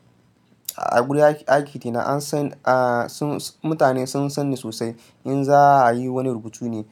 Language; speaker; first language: Hausa; non-native, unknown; Yoruba